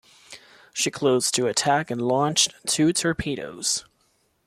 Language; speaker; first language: English; non-native, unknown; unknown